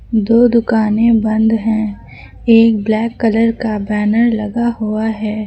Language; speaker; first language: Hindi; native; Hindi